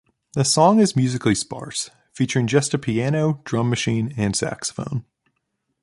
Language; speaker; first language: English; native; English